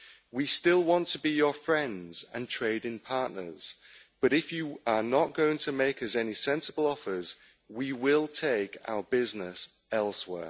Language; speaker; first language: English; native; English